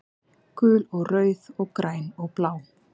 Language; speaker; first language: Icelandic; native; Icelandic